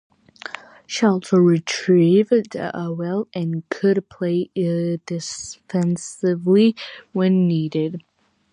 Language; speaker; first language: English; non-native, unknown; Georgian